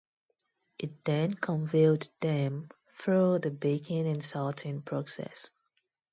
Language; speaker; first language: English; non-native, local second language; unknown